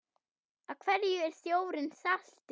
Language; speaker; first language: Icelandic; non-native, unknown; German